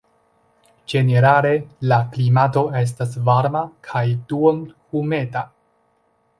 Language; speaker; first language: Esperanto; non-native, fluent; Chinese